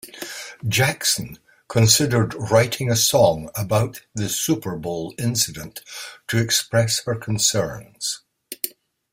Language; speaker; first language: English; native; English